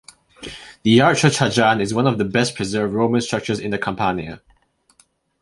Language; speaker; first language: English; non-native, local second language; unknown